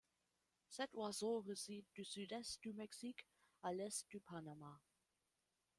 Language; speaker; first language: French; non-native, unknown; German